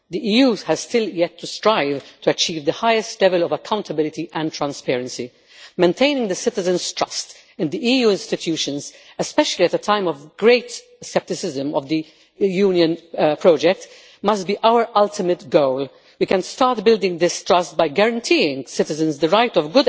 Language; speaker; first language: English; non-native, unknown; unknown